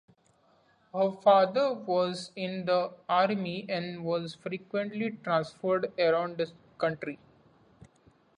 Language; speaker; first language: English; non-native, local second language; Marathi